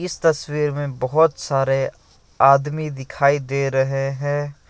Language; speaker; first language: Hindi; non-native, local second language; Assamese